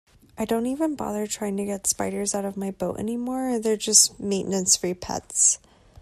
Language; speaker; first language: English; native; English